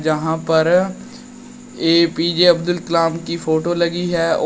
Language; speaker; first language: Hindi; native; Hindi